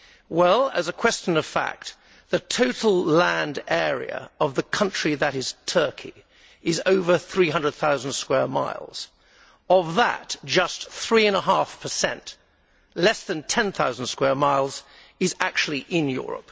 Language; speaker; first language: English; native; English